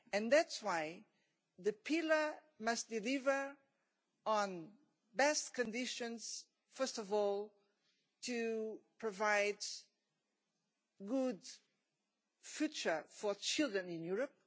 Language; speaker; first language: English; non-native, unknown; Portuguese